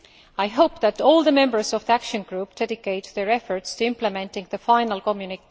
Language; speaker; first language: English; non-native, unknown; Estonian